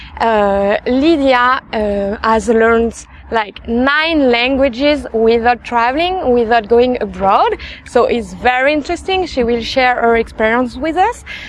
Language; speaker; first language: English; non-native, fluent; French